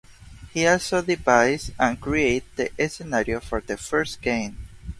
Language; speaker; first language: English; non-native, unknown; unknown